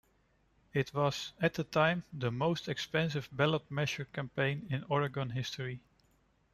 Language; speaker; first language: English; non-native, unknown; Dutch